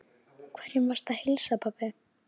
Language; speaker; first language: Icelandic; native; Icelandic